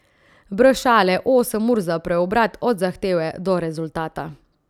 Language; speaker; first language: Slovenian; native; Slovenian